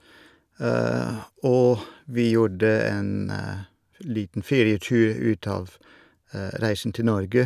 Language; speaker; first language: Norwegian; non-native, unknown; Dutch